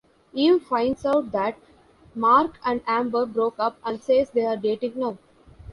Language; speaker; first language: English; non-native, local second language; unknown